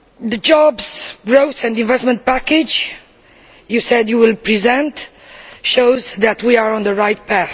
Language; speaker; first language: English; non-native, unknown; Romanian